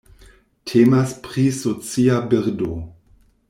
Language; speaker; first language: Esperanto; non-native, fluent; German